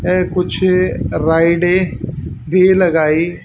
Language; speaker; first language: Hindi; native; Hindi